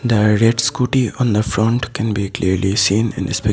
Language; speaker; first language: English; non-native, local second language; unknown